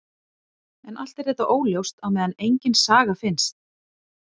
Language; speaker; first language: Icelandic; native; Icelandic